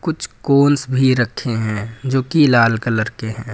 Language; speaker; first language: Hindi; native; Hindi